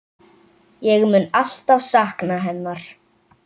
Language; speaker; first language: Icelandic; native; Icelandic